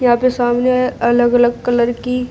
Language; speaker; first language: Hindi; native; Hindi